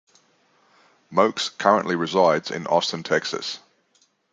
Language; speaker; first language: English; native; English